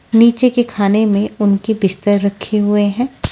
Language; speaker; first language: Hindi; non-native, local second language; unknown